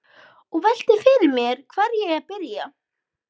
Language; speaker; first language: Icelandic; native; Icelandic